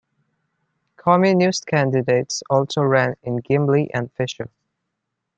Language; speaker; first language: English; non-native, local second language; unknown